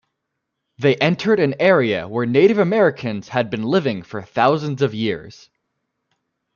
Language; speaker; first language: English; native; English